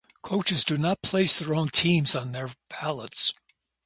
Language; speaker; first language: English; native; English